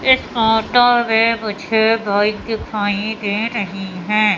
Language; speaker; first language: Hindi; native; Hindi